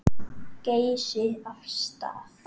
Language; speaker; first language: Icelandic; native; Icelandic